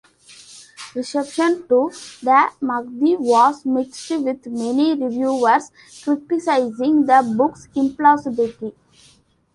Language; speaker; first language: English; non-native, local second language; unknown